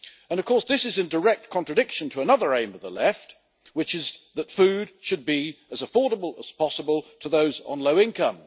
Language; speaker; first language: English; native; English